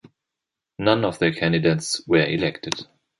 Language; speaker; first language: English; non-native, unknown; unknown